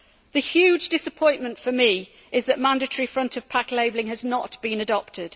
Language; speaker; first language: English; native; English